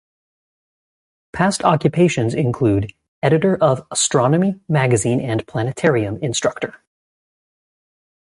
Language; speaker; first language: English; native; English